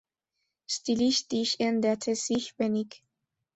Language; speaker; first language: German; non-native, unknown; Spanish